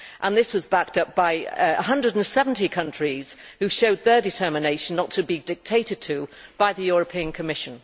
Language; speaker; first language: English; native; English